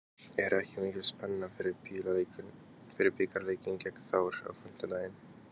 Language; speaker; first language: Icelandic; non-native, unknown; Polish